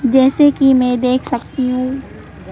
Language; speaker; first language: Hindi; native; Hindi